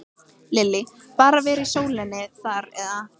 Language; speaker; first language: Icelandic; native; Icelandic